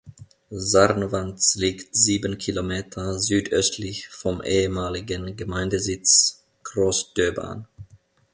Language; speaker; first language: German; non-native, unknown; Finnish